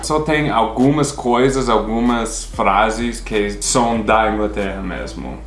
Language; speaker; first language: Portuguese; non-native, fluent; English